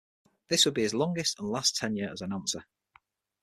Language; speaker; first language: English; native; English